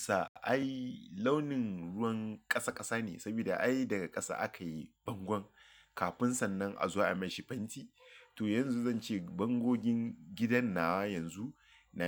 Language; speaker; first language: Hausa; non-native, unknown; Yoruba